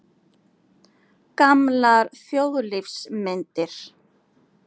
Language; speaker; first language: Icelandic; native; Icelandic